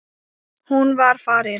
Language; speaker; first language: Icelandic; non-native, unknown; Thai